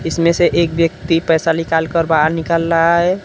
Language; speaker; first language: Hindi; native; Hindi